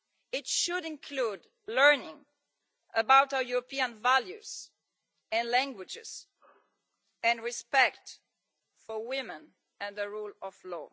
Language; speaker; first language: English; non-native, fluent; Italian